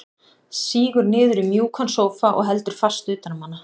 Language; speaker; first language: Icelandic; native; Icelandic